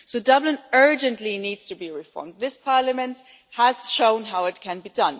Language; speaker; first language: English; non-native, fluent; German